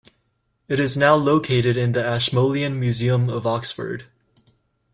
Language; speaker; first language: English; native; English